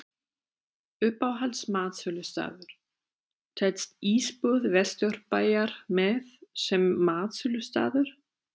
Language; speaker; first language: Icelandic; non-native, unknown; German